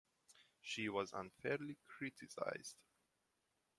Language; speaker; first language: English; non-native, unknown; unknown